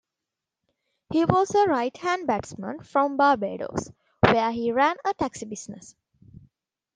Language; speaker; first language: English; non-native, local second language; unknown